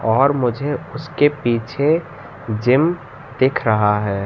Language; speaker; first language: Hindi; native; Hindi